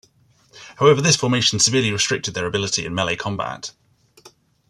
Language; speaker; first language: English; native; English